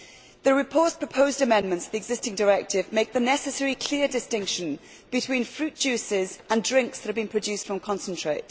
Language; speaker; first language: English; native; English